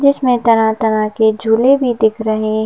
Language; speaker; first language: Hindi; native; Hindi